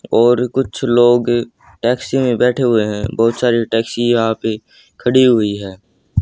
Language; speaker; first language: Hindi; native; Hindi